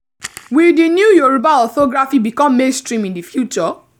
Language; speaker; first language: English; non-native, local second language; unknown